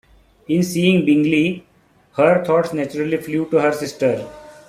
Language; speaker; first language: English; non-native, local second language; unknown